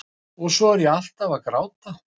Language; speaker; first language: Icelandic; non-native, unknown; Russian